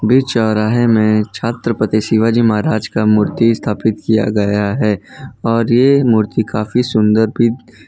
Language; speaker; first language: Hindi; non-native, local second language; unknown